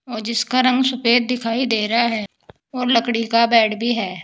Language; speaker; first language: Hindi; native; Hindi